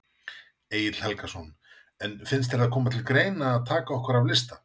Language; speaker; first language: Icelandic; native; Icelandic